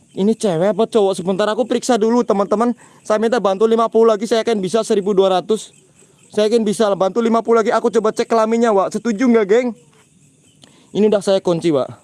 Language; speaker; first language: Indonesian; non-native, local second language; Javanese